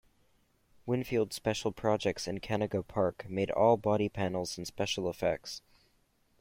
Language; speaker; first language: English; native; English